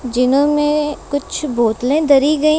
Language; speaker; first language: Hindi; non-native, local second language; Punjabi